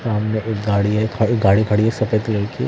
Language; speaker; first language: Hindi; native; Hindi